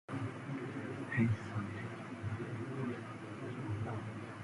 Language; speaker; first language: English; native; English